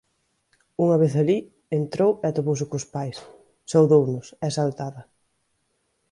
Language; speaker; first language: Galician; native; Galician